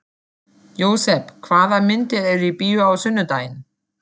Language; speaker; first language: Icelandic; non-native, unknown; German